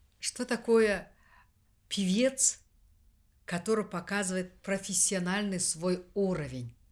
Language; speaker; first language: Russian; non-native, local second language; Kazakh